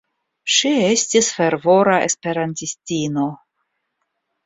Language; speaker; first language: Esperanto; non-native, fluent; Russian